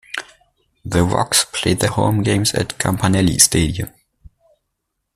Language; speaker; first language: English; non-native, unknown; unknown